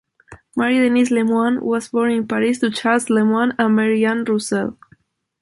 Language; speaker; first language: English; non-native, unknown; Spanish